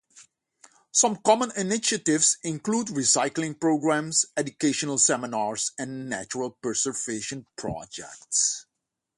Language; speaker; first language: English; non-native, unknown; Dutch